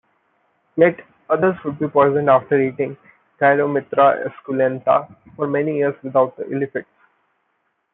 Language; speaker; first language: English; non-native, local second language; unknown